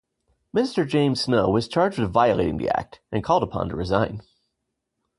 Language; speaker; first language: English; native; English